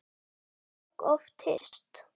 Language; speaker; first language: Icelandic; native; Icelandic